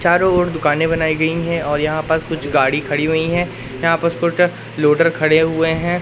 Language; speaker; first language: Hindi; native; Hindi